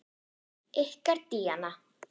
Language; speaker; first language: Icelandic; non-native, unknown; German